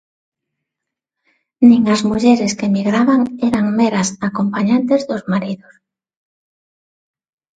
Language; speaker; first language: Galician; non-native, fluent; Spanish